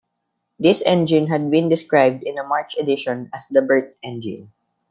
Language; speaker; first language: English; non-native, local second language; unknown